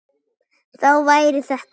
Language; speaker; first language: Icelandic; native; Icelandic